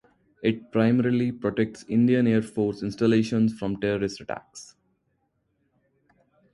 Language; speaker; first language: English; non-native, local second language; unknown